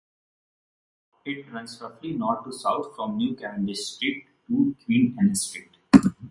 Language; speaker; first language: English; non-native, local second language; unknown